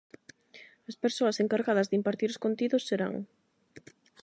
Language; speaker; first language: Galician; non-native, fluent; Spanish